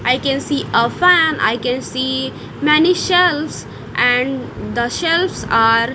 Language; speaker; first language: English; non-native, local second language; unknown